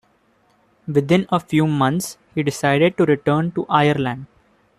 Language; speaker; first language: English; non-native, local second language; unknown